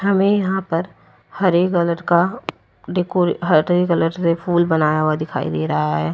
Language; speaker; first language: Hindi; native; Hindi